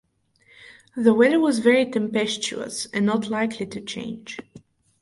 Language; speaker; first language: English; non-native, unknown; Bulgarian